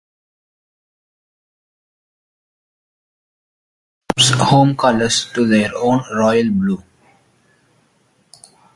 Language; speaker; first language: English; non-native, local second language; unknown